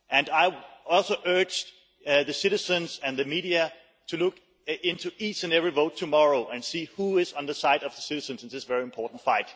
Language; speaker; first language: English; non-native, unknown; Danish